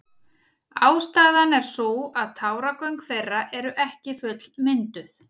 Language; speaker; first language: Icelandic; native; Icelandic